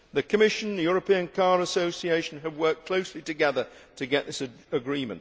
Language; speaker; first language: English; native; English